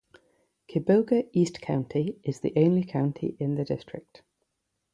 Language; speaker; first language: English; native; English